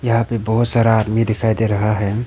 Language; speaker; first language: Hindi; non-native, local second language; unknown